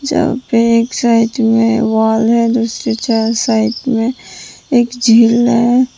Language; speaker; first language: Hindi; non-native, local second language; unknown